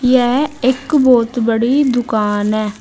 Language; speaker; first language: Hindi; native; Hindi